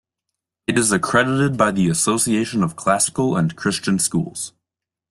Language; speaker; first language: English; native; English